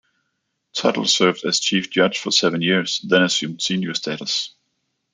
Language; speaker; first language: English; non-native, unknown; Danish